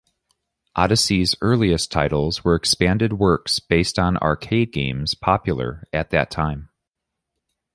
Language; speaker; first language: English; native; English